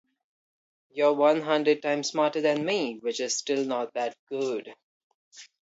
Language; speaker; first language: English; non-native, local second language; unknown